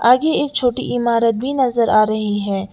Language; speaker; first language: Hindi; non-native, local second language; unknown